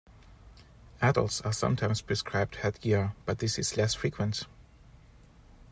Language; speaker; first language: English; non-native, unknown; German